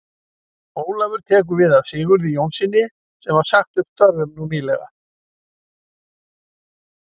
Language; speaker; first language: Icelandic; native; Icelandic